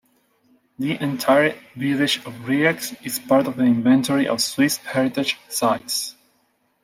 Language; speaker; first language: English; non-native, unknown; Spanish